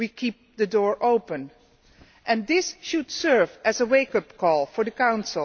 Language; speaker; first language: English; non-native, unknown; Dutch